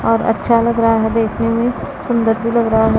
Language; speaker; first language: Hindi; non-native, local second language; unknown